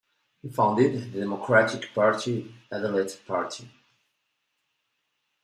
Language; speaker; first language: English; non-native, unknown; Spanish